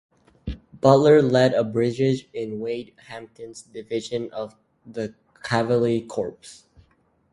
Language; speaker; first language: English; native; English